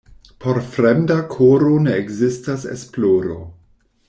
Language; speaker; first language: Esperanto; non-native, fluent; German